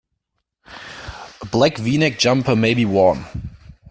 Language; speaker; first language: English; non-native, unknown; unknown